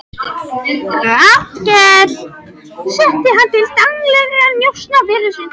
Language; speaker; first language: Icelandic; non-native, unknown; French